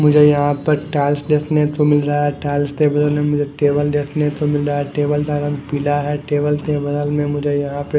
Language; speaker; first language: Hindi; non-native, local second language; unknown